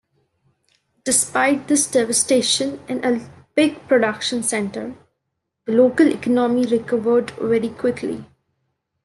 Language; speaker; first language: English; non-native, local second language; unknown